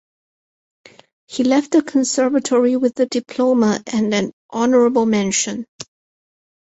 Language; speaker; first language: English; non-native, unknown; Chinese